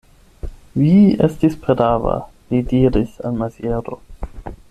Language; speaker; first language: Esperanto; non-native, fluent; German